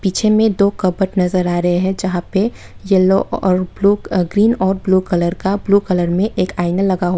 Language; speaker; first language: Hindi; non-native, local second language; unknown